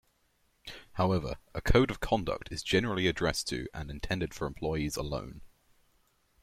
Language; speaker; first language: English; native; English